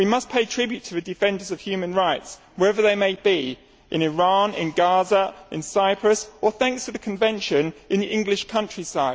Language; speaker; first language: English; native; English